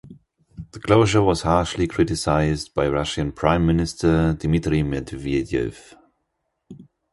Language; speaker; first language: English; non-native, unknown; German